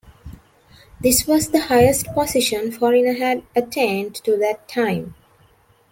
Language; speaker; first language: English; non-native, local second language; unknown